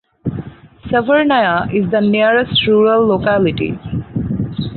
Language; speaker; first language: English; non-native, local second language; Bangla